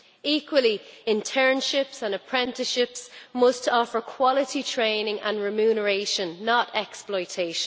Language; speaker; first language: English; native; English